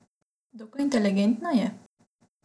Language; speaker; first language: Slovenian; non-native, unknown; Macedonian